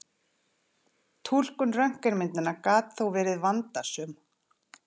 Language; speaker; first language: Icelandic; native; Icelandic